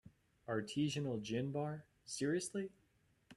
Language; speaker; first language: English; native; English